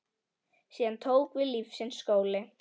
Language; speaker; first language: Icelandic; native; Icelandic